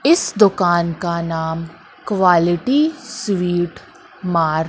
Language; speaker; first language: Hindi; native; Hindi